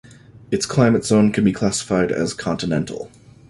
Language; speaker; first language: English; native; English